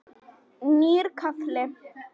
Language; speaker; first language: Icelandic; non-native, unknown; Polish